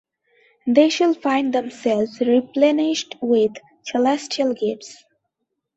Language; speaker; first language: English; non-native, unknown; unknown